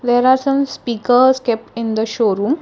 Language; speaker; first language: English; non-native, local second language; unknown